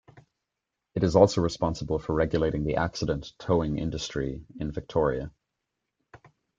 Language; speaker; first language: English; native; English